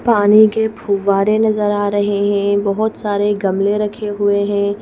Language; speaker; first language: Hindi; native; Hindi